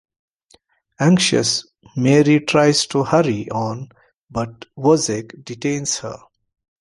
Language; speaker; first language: English; non-native, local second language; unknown